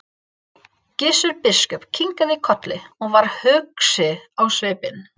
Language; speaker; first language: Icelandic; non-native, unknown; English